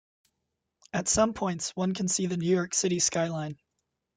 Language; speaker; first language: English; native; English